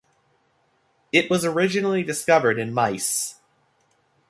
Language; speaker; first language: English; native; English